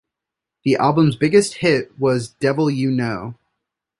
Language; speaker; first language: English; native; English